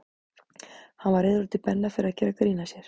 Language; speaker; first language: Icelandic; native; Icelandic